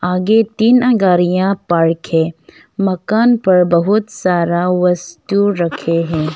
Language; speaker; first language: Hindi; non-native, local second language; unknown